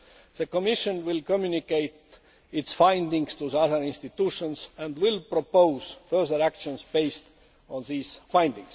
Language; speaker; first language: English; non-native, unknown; Estonian